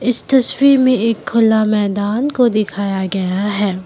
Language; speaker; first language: Hindi; non-native, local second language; Assamese